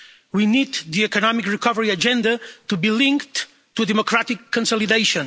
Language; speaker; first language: English; non-native, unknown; Catalan